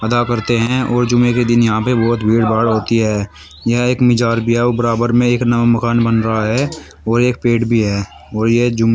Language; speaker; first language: Hindi; native; Hindi